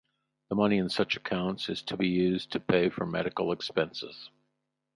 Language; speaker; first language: English; native; English